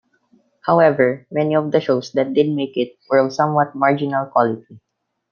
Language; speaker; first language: English; non-native, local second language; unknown